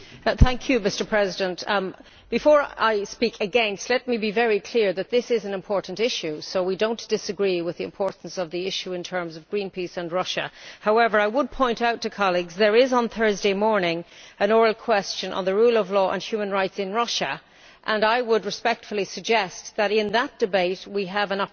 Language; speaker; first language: English; native; English